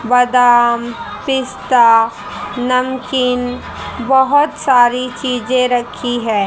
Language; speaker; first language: Hindi; native; Hindi